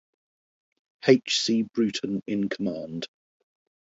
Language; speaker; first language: English; native; English